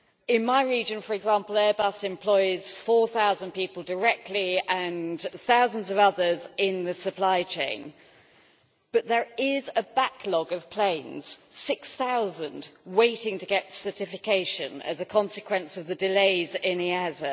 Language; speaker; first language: English; native; English